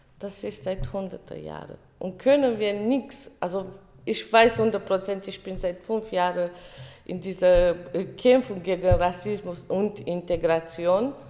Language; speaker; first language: German; non-native, fluent; Romany